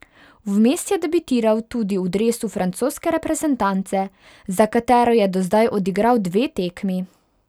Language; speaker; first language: Slovenian; non-native, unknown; Hungarian